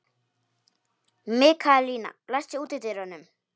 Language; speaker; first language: Icelandic; non-native, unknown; Polish